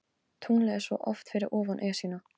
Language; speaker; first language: Icelandic; non-native, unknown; Polish